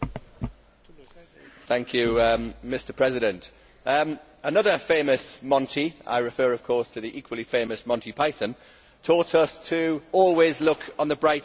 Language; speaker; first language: English; native; English